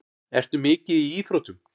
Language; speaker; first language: Icelandic; native; Icelandic